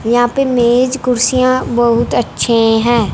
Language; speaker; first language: Hindi; non-native, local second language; Punjabi